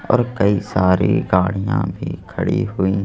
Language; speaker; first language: Hindi; native; Hindi